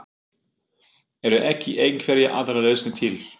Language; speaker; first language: Icelandic; non-native, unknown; German